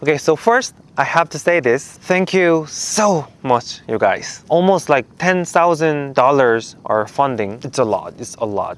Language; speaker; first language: English; non-native, fluent; Korean